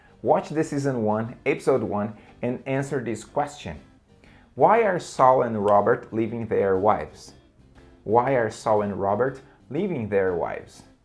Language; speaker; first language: English; non-native, fluent; Portuguese